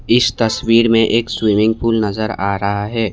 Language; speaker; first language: Hindi; non-native, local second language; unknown